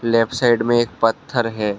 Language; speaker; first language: Hindi; non-native, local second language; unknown